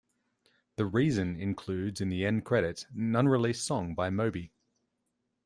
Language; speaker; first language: English; native; English